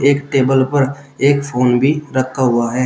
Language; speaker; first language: Hindi; native; Hindi